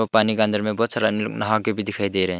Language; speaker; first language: Hindi; non-native, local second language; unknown